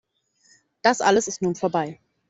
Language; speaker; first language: German; native; German